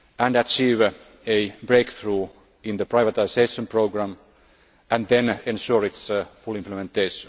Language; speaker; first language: English; non-native, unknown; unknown